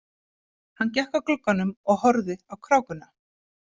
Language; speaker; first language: Icelandic; native; Icelandic